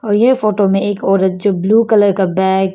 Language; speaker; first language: Hindi; non-native, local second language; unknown